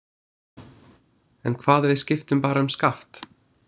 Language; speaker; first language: Icelandic; non-native, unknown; English